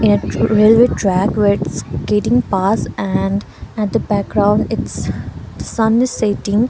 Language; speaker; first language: English; non-native, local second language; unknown